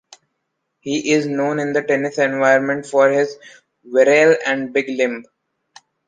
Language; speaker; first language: English; non-native, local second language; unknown